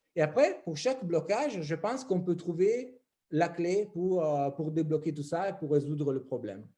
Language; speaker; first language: French; non-native, fluent; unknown